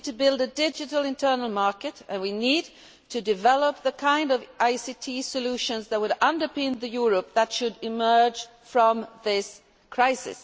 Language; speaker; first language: English; non-native, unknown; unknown